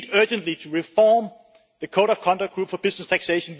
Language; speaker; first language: English; non-native, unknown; Danish